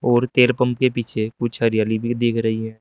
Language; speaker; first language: Hindi; native; Hindi